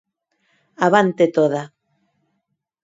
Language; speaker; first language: Galician; non-native, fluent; Spanish